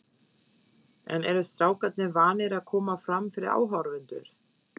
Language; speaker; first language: Icelandic; non-native, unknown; German